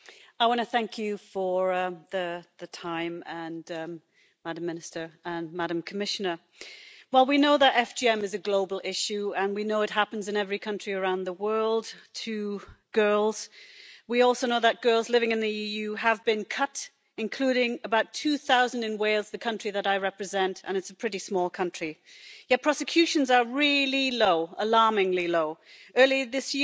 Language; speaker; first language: English; native; English